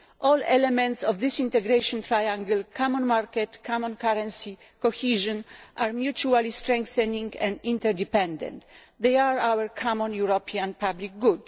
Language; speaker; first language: English; non-native, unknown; Polish